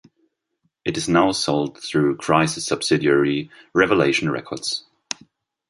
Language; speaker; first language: English; non-native, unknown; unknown